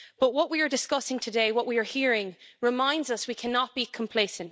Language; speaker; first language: English; native; English